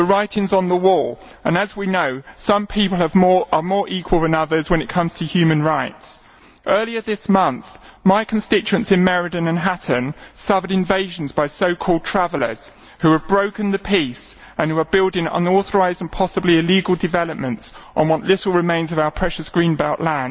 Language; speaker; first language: English; native; English